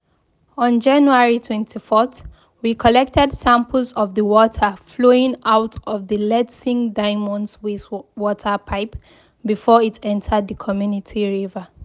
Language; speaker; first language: English; non-native, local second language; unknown